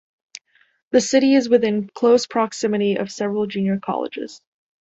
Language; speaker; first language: English; native; English